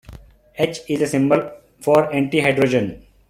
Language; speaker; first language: English; non-native, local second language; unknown